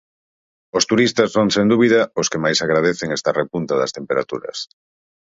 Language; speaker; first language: Galician; native; Galician